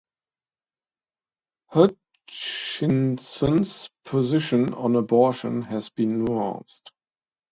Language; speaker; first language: English; non-native, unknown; German